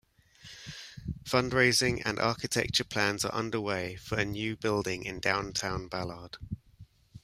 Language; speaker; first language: English; native; English